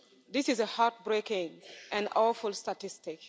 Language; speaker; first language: English; non-native, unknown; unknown